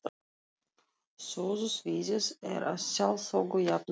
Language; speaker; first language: Icelandic; non-native, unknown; Russian